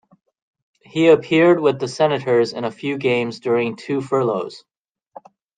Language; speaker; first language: English; native; English